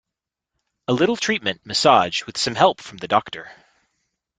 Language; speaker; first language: English; native; English